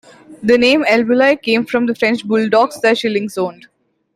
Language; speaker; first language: English; non-native, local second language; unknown